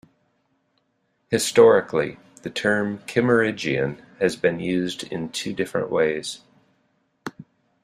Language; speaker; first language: English; native; English